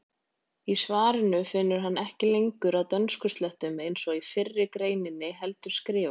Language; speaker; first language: Icelandic; native; Icelandic